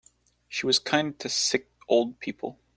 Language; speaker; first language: English; non-native, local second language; French